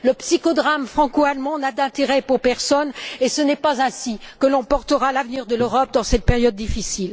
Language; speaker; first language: French; native; French